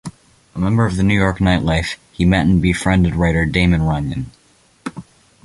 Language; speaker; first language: English; native; English